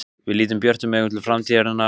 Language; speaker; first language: Icelandic; native; Icelandic